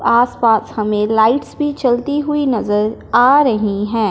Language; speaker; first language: Hindi; non-native, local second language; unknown